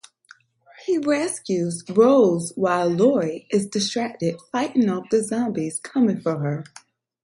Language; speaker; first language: English; native; English